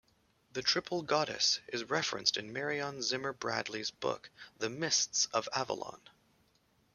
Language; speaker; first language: English; native; English